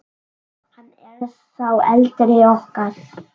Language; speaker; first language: Icelandic; native; Icelandic